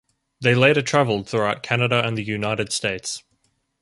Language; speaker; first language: English; native; English